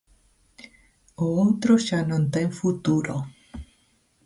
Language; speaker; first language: Galician; native; Galician